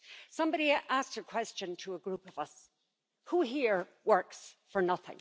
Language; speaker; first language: English; native; English